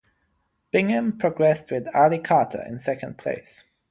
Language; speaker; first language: English; non-native, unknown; German